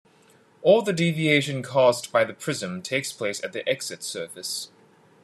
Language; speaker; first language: English; non-native, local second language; Cantonese